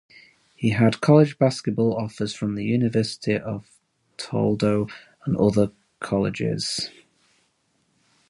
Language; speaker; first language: English; native; English